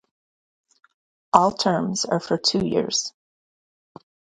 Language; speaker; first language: English; native; English